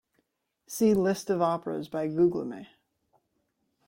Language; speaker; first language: English; native; English